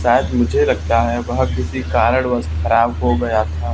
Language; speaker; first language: Hindi; native; Hindi